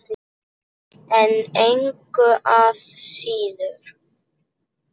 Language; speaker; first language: Icelandic; non-native, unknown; Polish